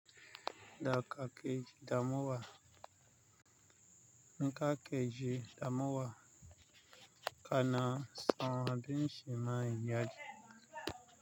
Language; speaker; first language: Hausa; native; Hausa